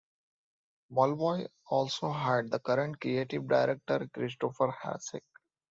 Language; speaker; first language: English; non-native, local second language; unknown